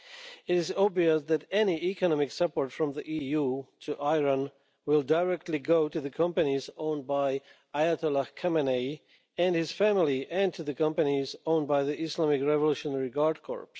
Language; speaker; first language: English; non-native, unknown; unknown